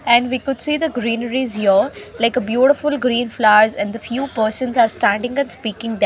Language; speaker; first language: English; non-native, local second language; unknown